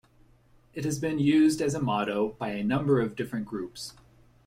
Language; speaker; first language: English; native; English